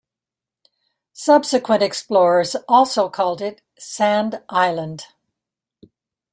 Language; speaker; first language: English; native; English